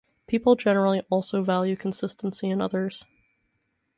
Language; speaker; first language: English; native; English